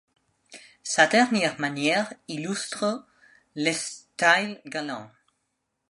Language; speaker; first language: French; non-native, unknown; Spanish